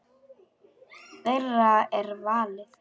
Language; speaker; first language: Icelandic; non-native, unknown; Polish